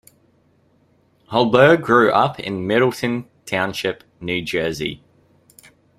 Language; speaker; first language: English; native; English